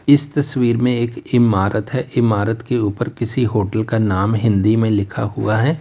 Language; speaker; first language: Hindi; native; Hindi